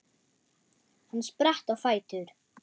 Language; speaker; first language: Icelandic; non-native, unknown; German